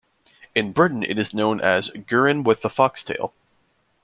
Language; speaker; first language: English; native; English